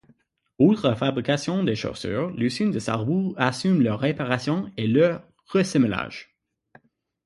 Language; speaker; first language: French; non-native, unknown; English